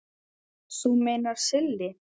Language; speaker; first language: Icelandic; native; Icelandic